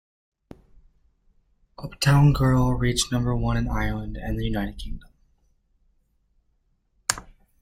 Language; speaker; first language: English; native; English